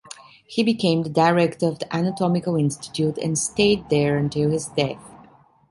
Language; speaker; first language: English; non-native, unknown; Italian